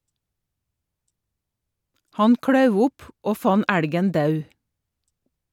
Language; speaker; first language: Norwegian; native; Norwegian